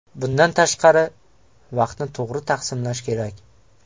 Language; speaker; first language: Uzbek; native; Uzbek